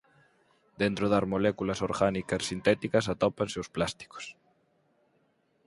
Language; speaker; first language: Galician; native; Galician